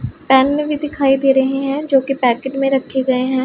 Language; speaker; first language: Hindi; non-native, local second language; Punjabi